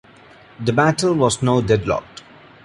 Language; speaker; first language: English; non-native, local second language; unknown